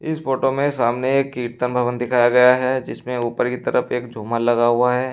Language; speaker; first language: Hindi; native; Hindi